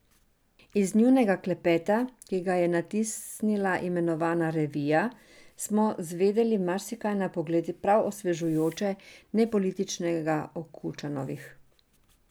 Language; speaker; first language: Slovenian; non-native, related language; Serbian